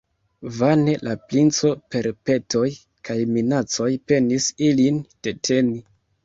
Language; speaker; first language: Esperanto; non-native, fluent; Kinyarwanda